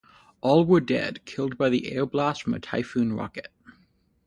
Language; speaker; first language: English; native; English